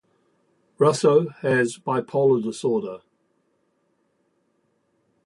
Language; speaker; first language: English; native; English